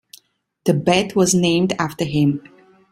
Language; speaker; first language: English; non-native, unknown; Italian